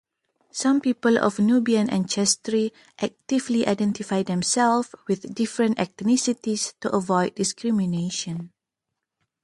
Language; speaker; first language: English; non-native, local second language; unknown